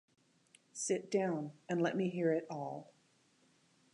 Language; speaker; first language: English; native; English